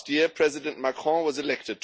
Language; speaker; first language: English; non-native, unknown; German